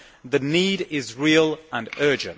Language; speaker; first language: English; native; English